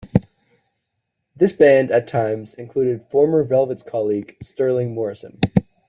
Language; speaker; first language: English; native; English